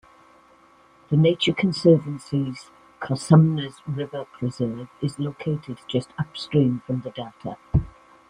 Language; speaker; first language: English; native; English